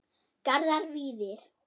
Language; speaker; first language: Icelandic; non-native, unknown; German